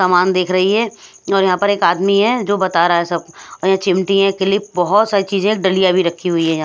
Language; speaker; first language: Hindi; non-native, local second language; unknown